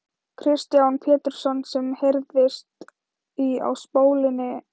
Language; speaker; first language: Icelandic; non-native, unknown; Thai